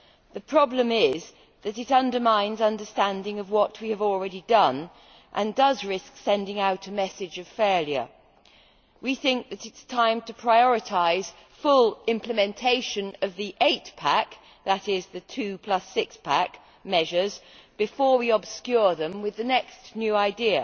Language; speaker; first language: English; native; English